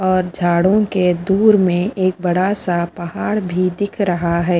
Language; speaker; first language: Hindi; non-native, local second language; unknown